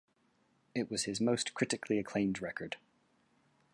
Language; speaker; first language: English; native; English